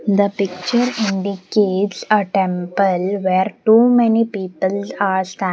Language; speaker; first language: English; non-native, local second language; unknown